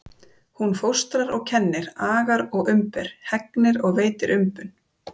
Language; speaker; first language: Icelandic; native; Icelandic